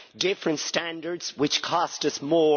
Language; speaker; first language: English; native; English